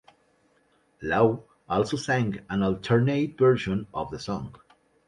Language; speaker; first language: English; non-native, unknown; Spanish